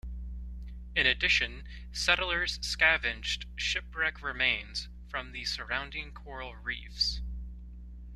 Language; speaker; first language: English; native; English